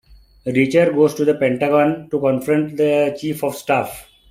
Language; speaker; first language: English; non-native, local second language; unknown